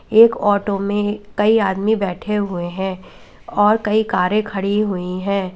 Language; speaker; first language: Hindi; native; Hindi